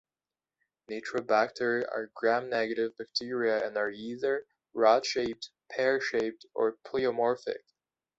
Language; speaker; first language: English; non-native, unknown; Belarusian